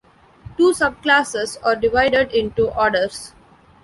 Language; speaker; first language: English; non-native, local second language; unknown